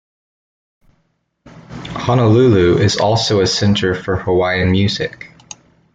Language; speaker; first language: English; native; English